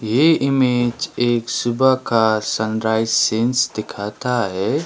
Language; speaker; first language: Hindi; non-native, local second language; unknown